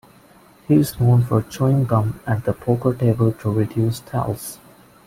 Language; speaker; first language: English; non-native, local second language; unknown